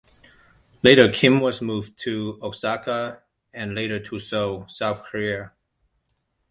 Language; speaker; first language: English; non-native, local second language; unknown